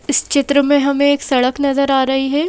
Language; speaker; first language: Hindi; native; Hindi